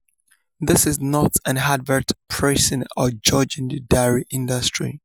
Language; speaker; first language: English; non-native, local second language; Yoruba